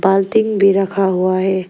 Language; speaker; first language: Hindi; early bilingual, other home language; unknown